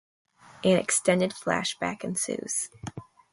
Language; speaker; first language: English; native; English